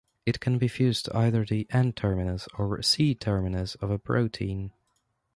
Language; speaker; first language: English; non-native, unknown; Polish